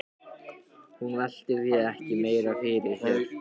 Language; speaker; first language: Icelandic; non-native, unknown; Japanese